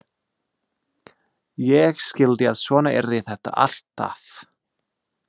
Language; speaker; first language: Icelandic; non-native, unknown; English